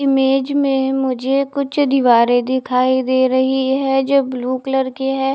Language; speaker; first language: Hindi; native; Hindi